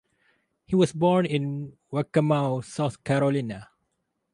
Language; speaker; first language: English; non-native, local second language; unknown